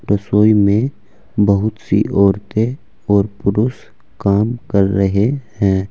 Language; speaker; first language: Hindi; native; Hindi